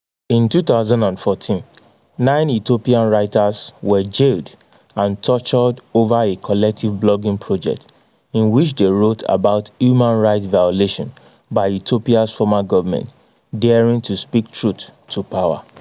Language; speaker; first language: English; non-native, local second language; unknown